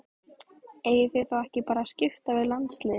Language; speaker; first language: Icelandic; native; Icelandic